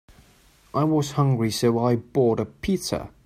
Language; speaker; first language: English; non-native, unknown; German